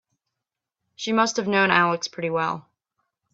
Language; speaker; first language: English; native; English